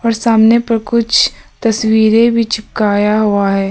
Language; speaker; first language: Hindi; early bilingual, other home language; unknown